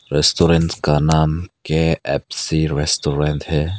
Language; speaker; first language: Hindi; early bilingual, other home language; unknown